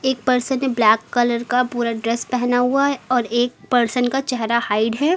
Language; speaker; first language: Hindi; native; Hindi